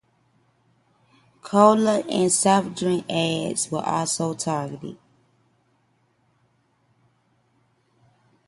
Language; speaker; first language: English; native; English